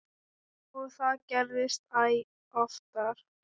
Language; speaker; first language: Icelandic; non-native, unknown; Thai